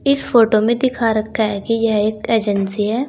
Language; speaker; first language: Hindi; native; Hindi